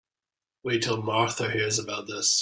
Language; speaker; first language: English; native; English